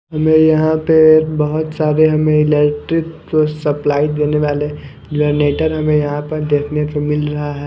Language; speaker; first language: Hindi; non-native, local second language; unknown